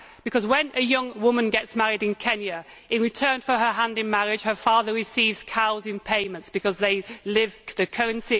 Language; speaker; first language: English; native; English